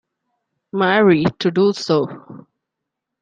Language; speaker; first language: English; non-native, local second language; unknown